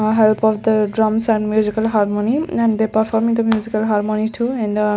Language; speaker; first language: English; non-native, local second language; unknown